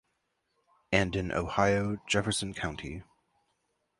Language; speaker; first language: English; native; English